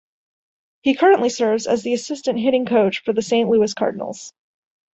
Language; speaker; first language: English; native; English